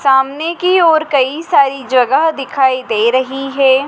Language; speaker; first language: Hindi; native; Hindi